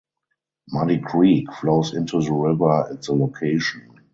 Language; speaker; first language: English; non-native, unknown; German